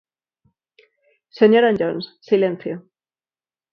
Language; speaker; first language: Galician; non-native, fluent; Spanish